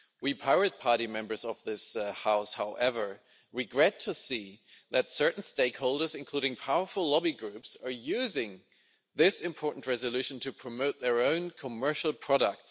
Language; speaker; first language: English; non-native, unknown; German